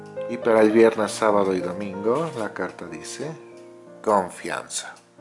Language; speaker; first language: Spanish; native; Spanish